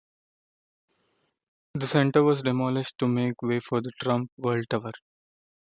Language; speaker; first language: English; non-native, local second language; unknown